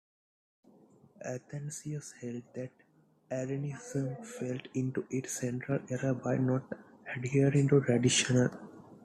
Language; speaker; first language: English; non-native, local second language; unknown